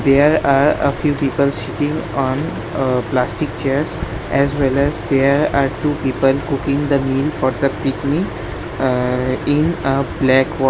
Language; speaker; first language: English; non-native, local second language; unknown